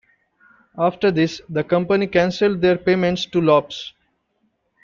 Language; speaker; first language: English; non-native, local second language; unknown